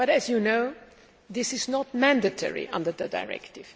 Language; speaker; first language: English; non-native, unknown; German